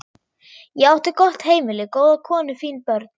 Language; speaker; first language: Icelandic; non-native, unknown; German